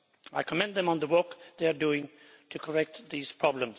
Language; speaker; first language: English; native; English